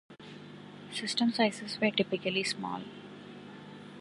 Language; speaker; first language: English; non-native, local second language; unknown